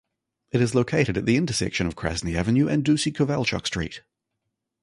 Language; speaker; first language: English; native; English